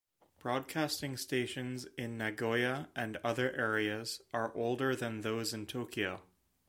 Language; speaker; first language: English; native; English